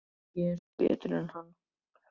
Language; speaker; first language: Icelandic; native; Icelandic